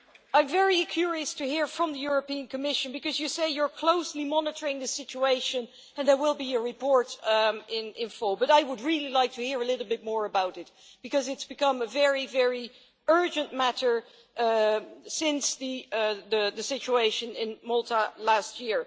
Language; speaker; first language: English; non-native, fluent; Dutch